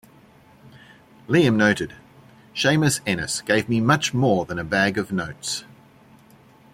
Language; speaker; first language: English; native; English